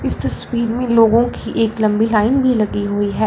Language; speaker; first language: Hindi; non-native, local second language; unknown